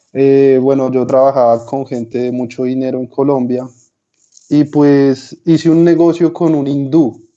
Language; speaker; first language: Spanish; native; Spanish